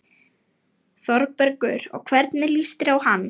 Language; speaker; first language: Icelandic; non-native, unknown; Lithuanian